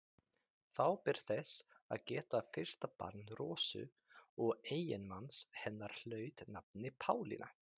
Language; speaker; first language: Icelandic; native; Icelandic